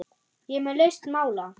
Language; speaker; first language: Icelandic; non-native, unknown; German